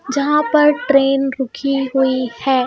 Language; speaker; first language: Hindi; native; Hindi